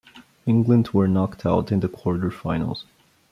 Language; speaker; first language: English; non-native, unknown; Bulgarian